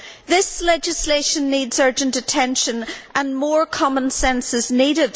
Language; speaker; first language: English; native; English